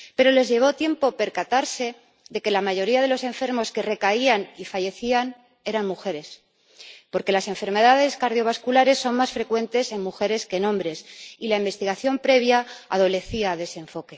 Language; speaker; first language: Spanish; native; Spanish